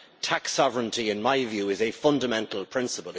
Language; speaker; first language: English; native; English